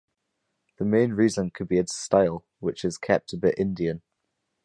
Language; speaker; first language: English; native; English